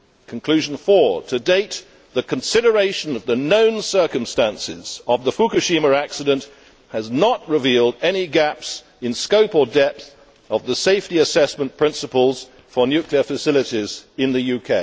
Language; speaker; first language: English; native; English